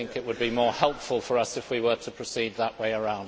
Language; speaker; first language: English; native; English